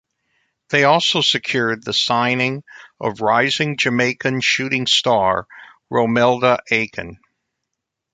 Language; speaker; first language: English; native; English